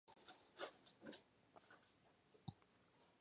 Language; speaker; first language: English; native; English